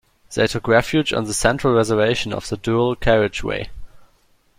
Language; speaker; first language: English; non-native, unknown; German